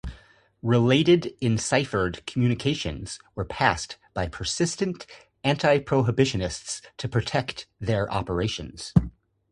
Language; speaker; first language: English; native; English